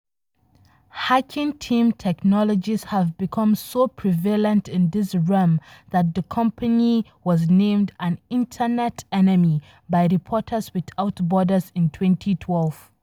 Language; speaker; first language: English; non-native, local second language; Hausa